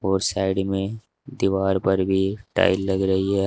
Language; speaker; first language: Hindi; native; Hindi